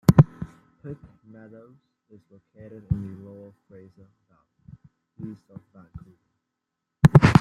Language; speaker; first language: English; non-native, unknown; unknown